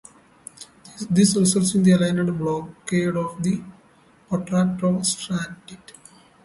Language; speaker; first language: English; native; English